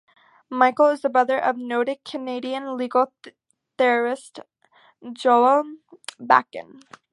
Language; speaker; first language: English; native; English